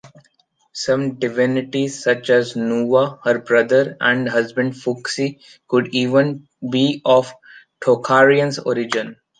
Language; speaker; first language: English; non-native, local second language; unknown